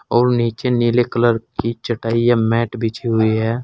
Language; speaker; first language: Hindi; native; Hindi